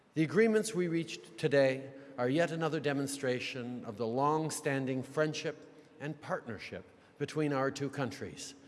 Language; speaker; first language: English; native; English